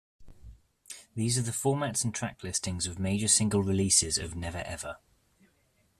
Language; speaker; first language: English; native; English